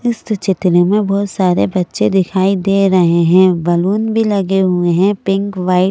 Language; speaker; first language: Hindi; native; Hindi